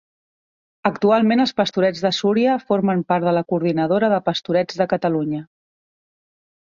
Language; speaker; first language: Catalan; native; Catalan